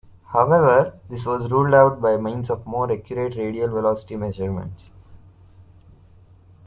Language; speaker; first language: English; non-native, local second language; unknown